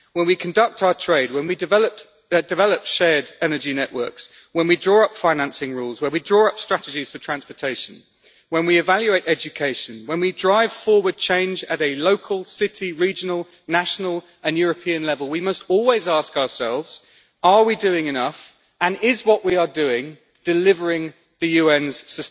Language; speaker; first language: English; native; English